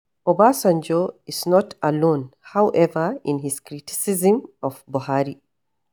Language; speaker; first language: English; non-native, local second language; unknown